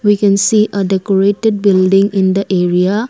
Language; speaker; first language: English; non-native, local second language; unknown